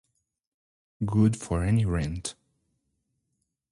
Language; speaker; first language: English; non-native, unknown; Portuguese